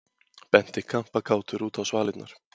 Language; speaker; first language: Icelandic; native; Icelandic